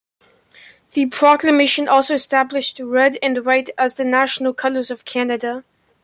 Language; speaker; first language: English; native; English